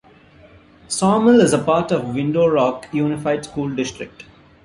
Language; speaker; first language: English; non-native, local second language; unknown